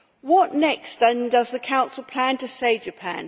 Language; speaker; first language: English; native; English